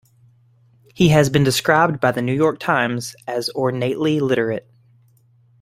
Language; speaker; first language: English; native; English